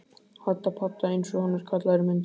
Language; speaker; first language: Icelandic; native; Icelandic